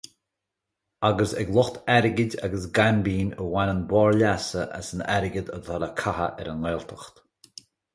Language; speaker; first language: Irish; native; Irish